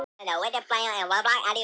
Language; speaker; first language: Icelandic; non-native, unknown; Thai